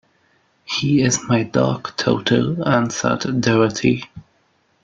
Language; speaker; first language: English; non-native, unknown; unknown